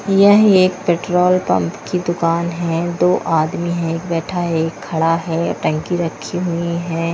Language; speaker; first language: Hindi; non-native, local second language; Punjabi